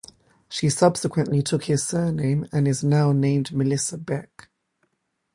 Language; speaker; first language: English; native; English